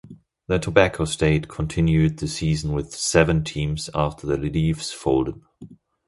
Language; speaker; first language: English; non-native, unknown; German